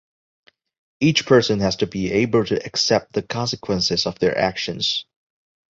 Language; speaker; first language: English; non-native, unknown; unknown